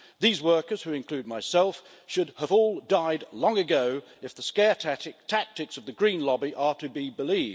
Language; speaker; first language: English; native; English